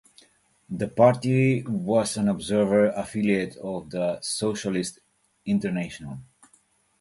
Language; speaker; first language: English; native; English